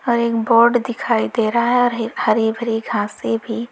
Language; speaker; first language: Hindi; native; Hindi